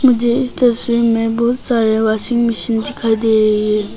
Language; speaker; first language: Hindi; non-native, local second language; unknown